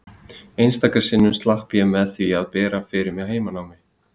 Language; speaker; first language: Icelandic; native; Icelandic